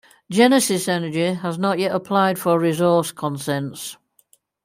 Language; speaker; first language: English; native; English